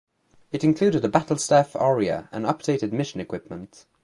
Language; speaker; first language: English; native; English